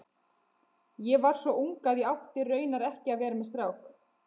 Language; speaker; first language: Icelandic; native; Icelandic